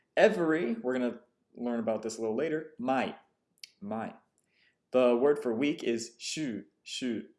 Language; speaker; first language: English; native; English